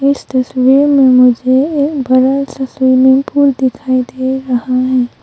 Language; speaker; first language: Hindi; early bilingual, other home language; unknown